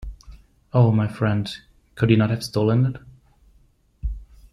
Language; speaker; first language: English; non-native, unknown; German